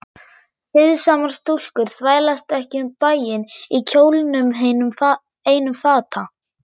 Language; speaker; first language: Icelandic; non-native, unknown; German